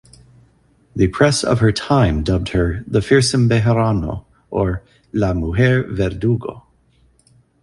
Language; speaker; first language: English; native; English